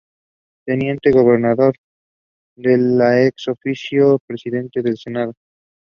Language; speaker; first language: English; non-native, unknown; Spanish